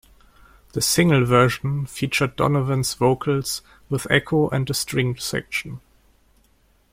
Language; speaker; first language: English; non-native, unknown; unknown